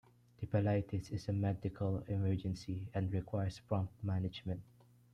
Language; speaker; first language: English; non-native, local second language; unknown